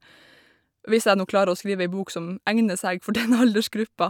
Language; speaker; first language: Norwegian; native; Norwegian